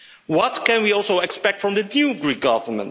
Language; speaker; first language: English; non-native, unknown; Dutch